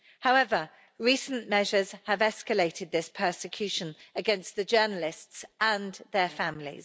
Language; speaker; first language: English; native; English